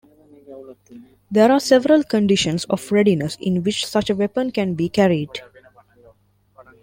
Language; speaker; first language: English; non-native, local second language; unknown